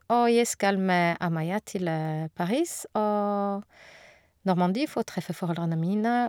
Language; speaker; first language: Norwegian; non-native, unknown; French